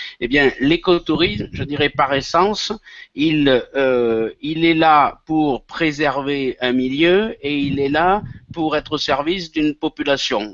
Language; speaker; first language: French; native; French